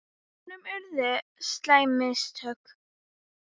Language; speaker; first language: Icelandic; native; Icelandic